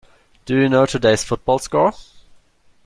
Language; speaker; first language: English; non-native, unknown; German